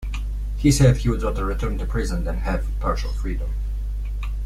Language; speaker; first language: English; non-native, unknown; Polish